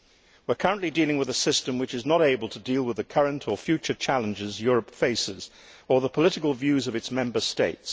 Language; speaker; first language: English; native; English